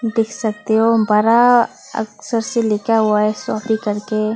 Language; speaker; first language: Hindi; non-native, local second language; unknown